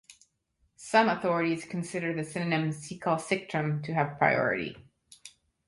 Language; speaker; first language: English; native; English